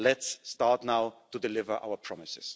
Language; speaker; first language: English; non-native, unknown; German